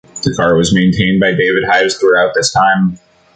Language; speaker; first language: English; native; English